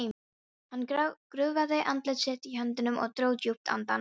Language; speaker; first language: Icelandic; non-native, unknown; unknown